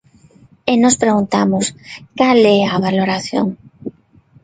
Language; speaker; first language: Galician; non-native, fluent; Spanish